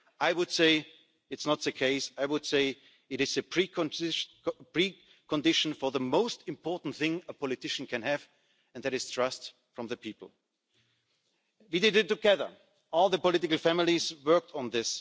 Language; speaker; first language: English; non-native, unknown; German